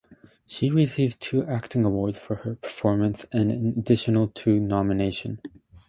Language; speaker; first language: English; native; English